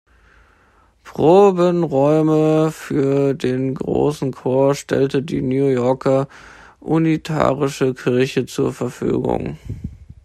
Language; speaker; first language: German; native; German